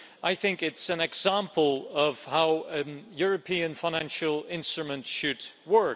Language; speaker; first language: English; non-native, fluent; Dutch